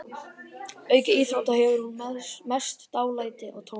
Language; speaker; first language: Icelandic; native; Icelandic